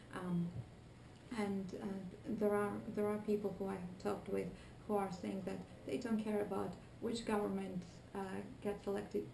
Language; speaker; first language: English; non-native, fluent; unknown